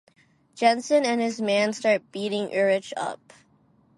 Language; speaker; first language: English; non-native, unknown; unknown